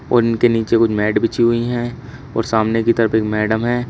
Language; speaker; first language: Hindi; native; Hindi